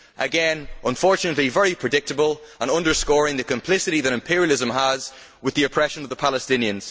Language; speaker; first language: English; native; English